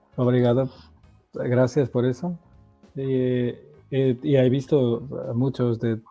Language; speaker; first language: Spanish; non-native, related language; Portuguese